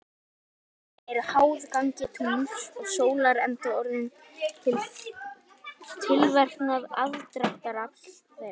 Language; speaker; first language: Icelandic; native; Icelandic